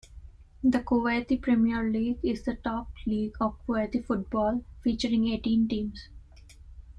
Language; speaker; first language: English; non-native, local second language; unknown